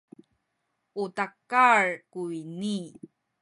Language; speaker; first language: Sakizaya; native; Sakizaya